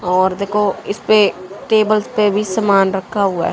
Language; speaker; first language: Hindi; native; Hindi